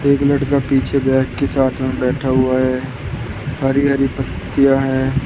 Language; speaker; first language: Hindi; native; Hindi